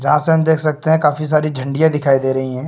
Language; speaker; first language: Hindi; native; Hindi